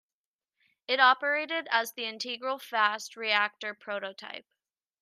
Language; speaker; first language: English; native; English